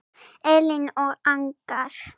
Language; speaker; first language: Icelandic; non-native, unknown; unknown